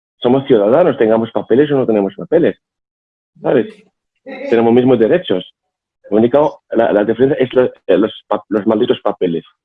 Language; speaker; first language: Spanish; non-native, fluent; Arabic